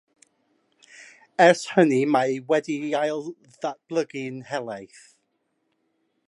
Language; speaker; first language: Welsh; non-native, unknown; English